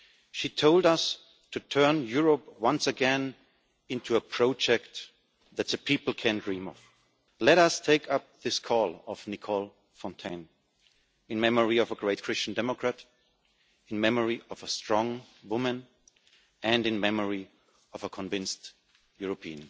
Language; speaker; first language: English; non-native, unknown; German